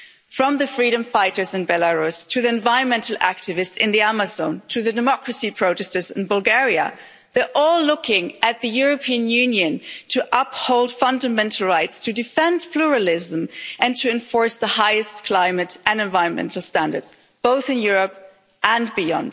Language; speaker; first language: English; non-native, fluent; German